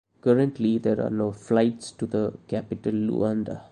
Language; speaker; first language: English; non-native, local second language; Malayalam